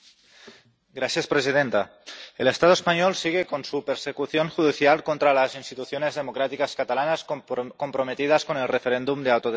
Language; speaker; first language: Spanish; non-native, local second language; Catalan